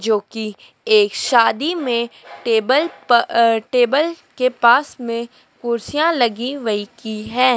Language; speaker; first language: Hindi; native; Hindi